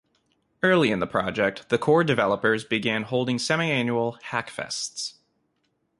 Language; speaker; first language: English; native; English